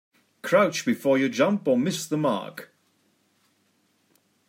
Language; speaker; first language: English; native; English